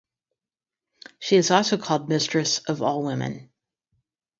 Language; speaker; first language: English; native; English